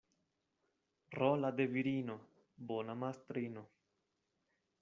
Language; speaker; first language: Esperanto; non-native, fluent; Spanish